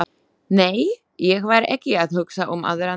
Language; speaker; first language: Icelandic; non-native, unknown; Slovak